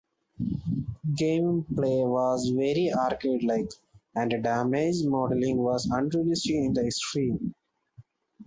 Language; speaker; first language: English; non-native, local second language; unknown